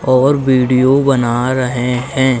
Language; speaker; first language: Hindi; native; Hindi